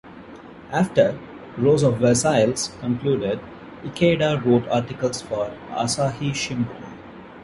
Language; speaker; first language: English; non-native, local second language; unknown